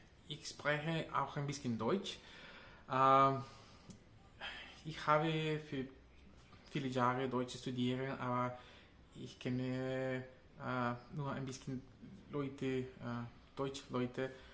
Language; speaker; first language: German; non-native, learner; Spanish